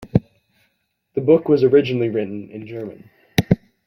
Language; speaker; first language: English; native; English